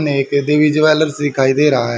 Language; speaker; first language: Hindi; native; Hindi